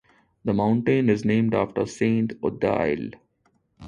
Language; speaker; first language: English; non-native, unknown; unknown